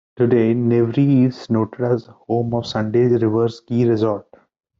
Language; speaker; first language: English; non-native, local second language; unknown